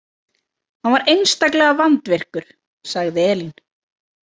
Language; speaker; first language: Icelandic; native; Icelandic